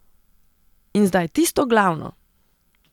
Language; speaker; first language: Slovenian; non-native, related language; Serbian